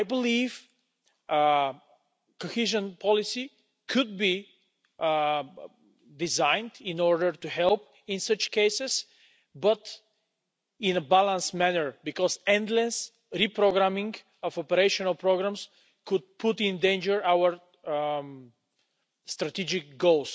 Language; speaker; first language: English; non-native, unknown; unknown